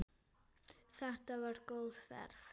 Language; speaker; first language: Icelandic; native; Icelandic